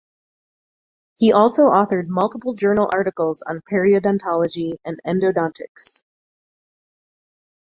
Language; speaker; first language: English; native; English